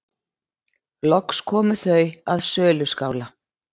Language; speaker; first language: Icelandic; native; Icelandic